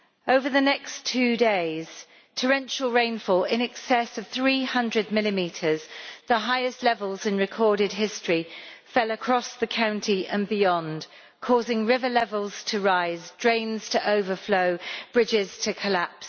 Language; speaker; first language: English; native; English